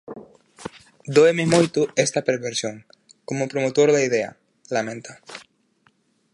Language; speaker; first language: Galician; native; Galician